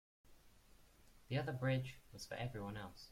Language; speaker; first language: English; native; English